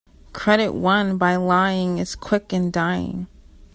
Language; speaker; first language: English; native; English